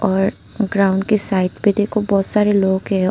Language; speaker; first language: Hindi; non-native, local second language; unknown